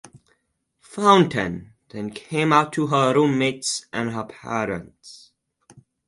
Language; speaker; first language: English; native; English